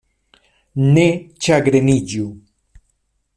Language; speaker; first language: Esperanto; non-native, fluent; Spanish